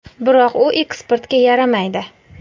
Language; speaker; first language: Uzbek; native; Uzbek